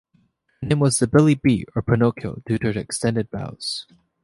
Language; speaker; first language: English; native; English